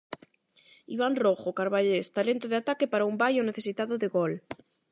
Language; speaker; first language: Galician; non-native, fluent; Spanish